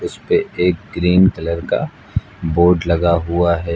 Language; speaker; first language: Hindi; native; Hindi